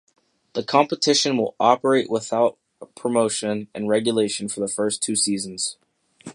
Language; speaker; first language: English; native; English